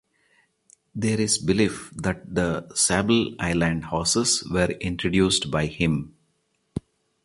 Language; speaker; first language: English; non-native, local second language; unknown